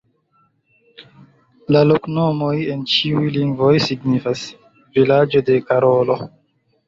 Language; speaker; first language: Esperanto; non-native, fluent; Chinese